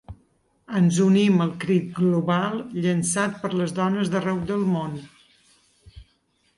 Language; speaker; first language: Catalan; native; Catalan